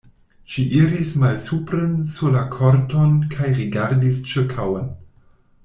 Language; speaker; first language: Esperanto; non-native, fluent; German